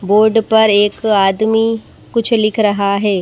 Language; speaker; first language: Hindi; native; Hindi